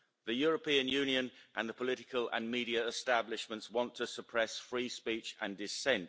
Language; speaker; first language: English; native; English